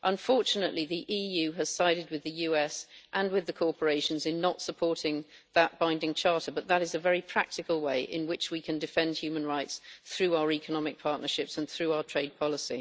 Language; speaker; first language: English; native; English